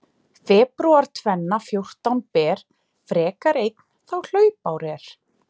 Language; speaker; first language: Icelandic; native; Icelandic